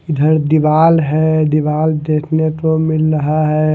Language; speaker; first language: Hindi; non-native, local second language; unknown